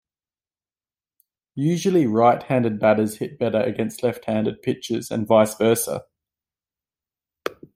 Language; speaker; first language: English; native; English